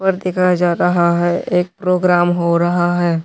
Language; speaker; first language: Hindi; non-native, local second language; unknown